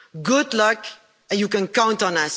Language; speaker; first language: English; non-native, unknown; Dutch